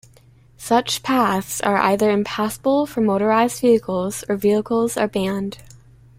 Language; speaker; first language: English; native; English